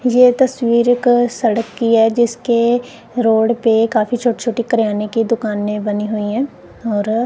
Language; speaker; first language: Hindi; non-native, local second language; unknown